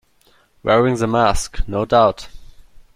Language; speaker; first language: English; non-native, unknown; German